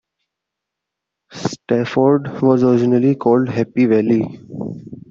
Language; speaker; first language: English; non-native, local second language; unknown